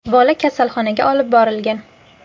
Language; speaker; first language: Uzbek; native; Uzbek